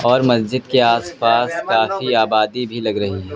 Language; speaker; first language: Hindi; native; Hindi